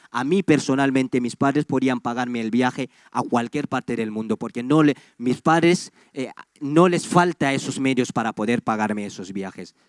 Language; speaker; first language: Spanish; non-native, fluent; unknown